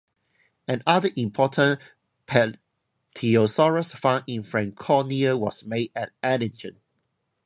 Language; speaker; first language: English; non-native, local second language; Cantonese